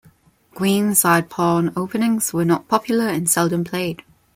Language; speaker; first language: English; non-native, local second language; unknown